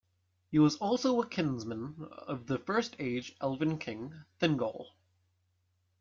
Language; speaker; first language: English; native; English